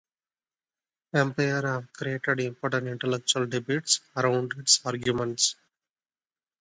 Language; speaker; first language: English; non-native, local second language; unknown